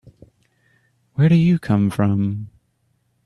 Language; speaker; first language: English; native; English